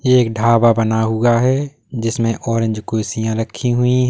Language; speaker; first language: Hindi; native; Hindi